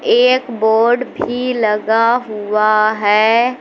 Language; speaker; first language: Hindi; native; Hindi